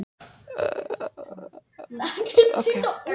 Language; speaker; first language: Icelandic; native; Icelandic